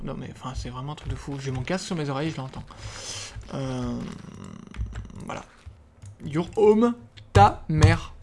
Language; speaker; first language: French; native; French